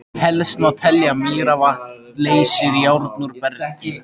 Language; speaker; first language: Icelandic; native; Icelandic